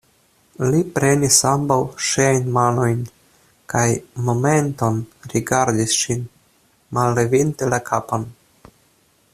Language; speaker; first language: Esperanto; non-native, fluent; Russian